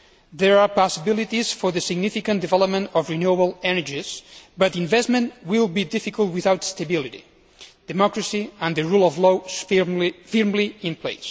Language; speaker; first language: English; non-native, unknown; Spanish